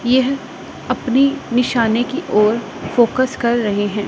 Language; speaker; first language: Hindi; non-native, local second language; Punjabi